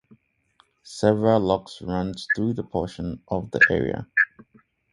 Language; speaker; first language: English; native; English